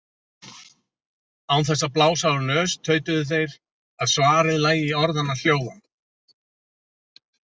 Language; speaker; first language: Icelandic; native; Icelandic